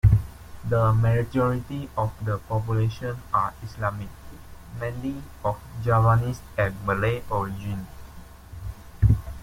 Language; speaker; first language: English; non-native, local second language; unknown